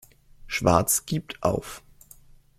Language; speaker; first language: German; native; German